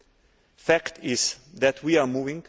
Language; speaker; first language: English; non-native, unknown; Slovenian